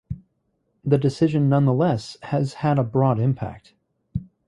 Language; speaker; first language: English; native; English